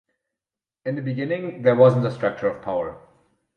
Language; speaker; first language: English; non-native, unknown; German